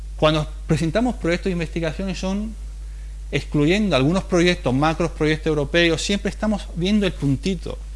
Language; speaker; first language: Spanish; non-native, fluent; Italian